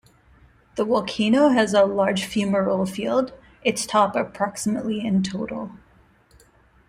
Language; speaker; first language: English; non-native, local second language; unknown